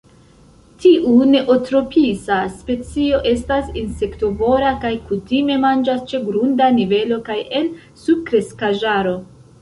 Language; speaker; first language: Esperanto; non-native, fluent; Central Kurdish